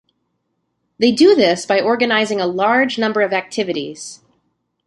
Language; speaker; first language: English; native; English